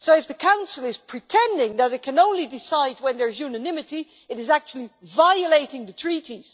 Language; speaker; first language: English; non-native, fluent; Dutch